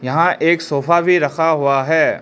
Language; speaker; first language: Hindi; non-native, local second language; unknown